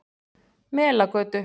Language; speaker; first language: Icelandic; native; Icelandic